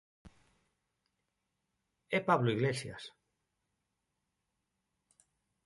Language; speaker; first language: Galician; non-native, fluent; Spanish